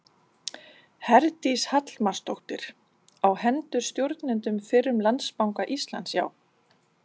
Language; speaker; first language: Icelandic; non-native, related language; Danish